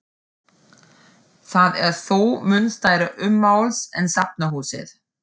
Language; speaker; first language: Icelandic; non-native, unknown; German